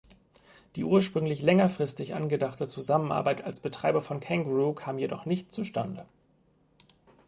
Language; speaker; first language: German; native; German